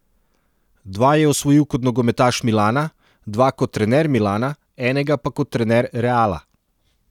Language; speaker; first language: Slovenian; non-native, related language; Serbian